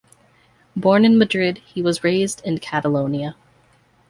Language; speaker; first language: English; native; English